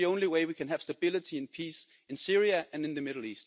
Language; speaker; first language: English; non-native, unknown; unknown